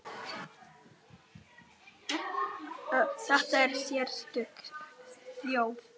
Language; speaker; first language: Icelandic; non-native, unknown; Czech